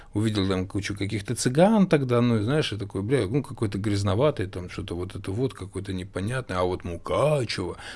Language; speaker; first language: Russian; native; Russian